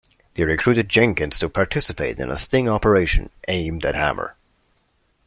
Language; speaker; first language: English; non-native, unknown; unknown